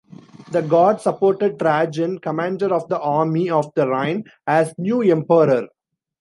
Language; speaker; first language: English; non-native, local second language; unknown